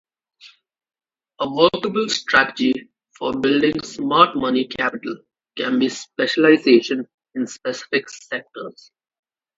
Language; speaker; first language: English; non-native, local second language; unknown